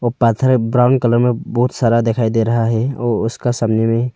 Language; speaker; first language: Hindi; early bilingual, other home language; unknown